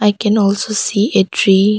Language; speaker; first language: English; non-native, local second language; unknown